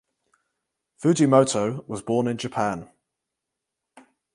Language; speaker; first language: English; native; English